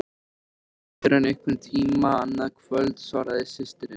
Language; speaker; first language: Icelandic; native; Icelandic